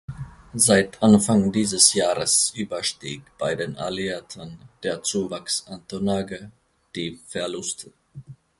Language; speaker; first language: German; non-native, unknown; Finnish